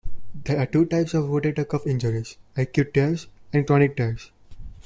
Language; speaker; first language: English; non-native, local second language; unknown